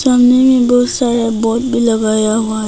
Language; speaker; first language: Hindi; non-native, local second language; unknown